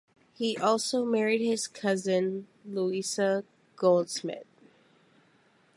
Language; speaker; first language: English; native; English